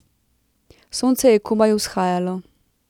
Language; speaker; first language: Slovenian; native; Slovenian